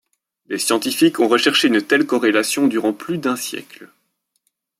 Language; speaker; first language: French; native; French